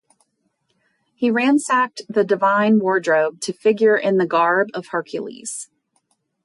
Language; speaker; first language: English; native; English